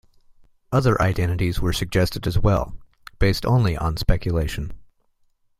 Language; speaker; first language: English; native; English